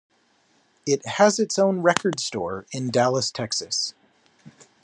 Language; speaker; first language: English; native; English